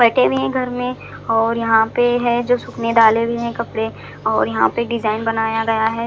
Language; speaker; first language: Hindi; non-native, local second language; Punjabi